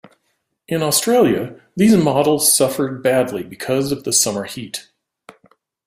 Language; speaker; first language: English; native; English